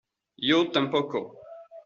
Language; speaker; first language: Spanish; non-native, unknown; French